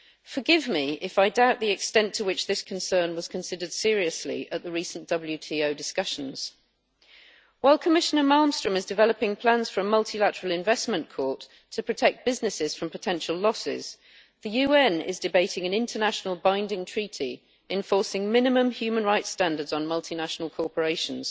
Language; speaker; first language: English; native; English